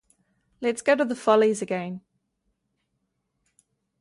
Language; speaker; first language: English; native; English